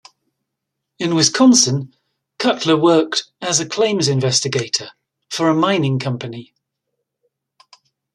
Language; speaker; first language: English; native; English